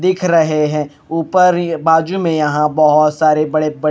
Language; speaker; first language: Hindi; non-native, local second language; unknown